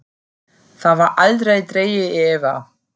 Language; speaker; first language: Icelandic; non-native, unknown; German